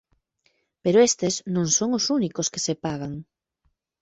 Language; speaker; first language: Galician; native; Galician